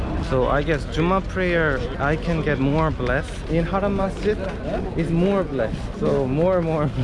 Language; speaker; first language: English; non-native, learner; Korean